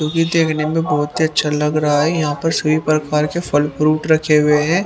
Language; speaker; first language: Hindi; native; Hindi